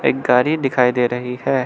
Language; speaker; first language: Hindi; non-native, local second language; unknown